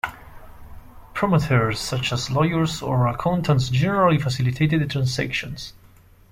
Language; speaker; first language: English; non-native, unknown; Spanish